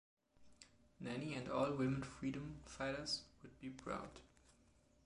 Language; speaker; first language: English; non-native, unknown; German